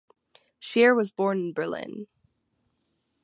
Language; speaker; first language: English; native; English